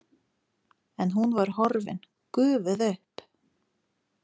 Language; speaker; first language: Icelandic; non-native, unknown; Lithuanian